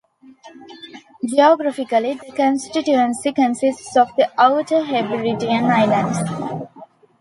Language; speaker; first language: English; non-native, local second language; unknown